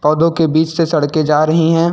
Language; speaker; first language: Hindi; native; Hindi